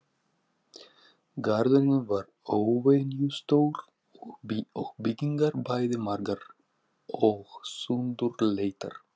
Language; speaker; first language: Icelandic; non-native, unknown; Russian